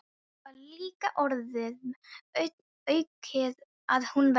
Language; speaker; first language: Icelandic; non-native, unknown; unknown